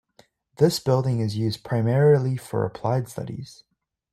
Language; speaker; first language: English; native; English